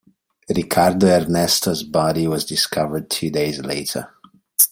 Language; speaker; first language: English; non-native, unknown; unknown